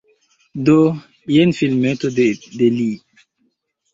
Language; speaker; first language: Esperanto; non-native, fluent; Chinese